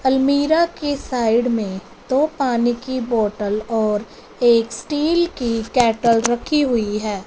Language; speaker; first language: Hindi; non-native, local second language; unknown